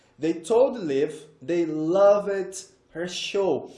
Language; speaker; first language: English; non-native, fluent; Portuguese